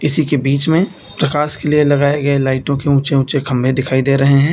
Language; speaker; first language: Hindi; native; Hindi